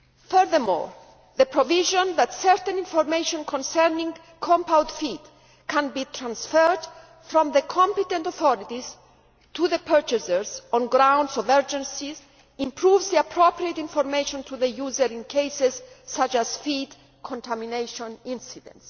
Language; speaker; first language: English; non-native, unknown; Greek